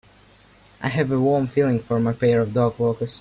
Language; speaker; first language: English; native; English